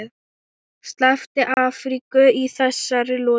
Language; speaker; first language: Icelandic; non-native, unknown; Thai